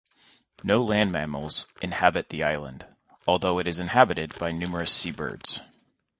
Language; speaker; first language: English; native; English